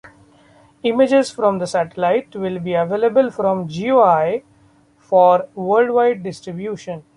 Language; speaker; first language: English; non-native, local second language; Marathi